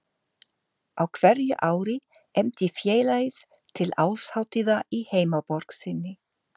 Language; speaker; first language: Icelandic; non-native, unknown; German